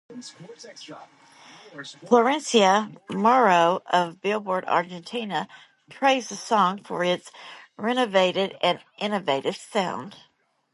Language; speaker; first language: English; native; English